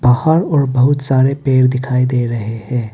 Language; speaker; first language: Hindi; non-native, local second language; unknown